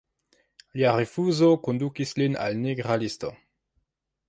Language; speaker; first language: Esperanto; non-native, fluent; French